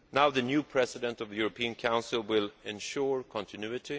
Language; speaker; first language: English; non-native, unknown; Swedish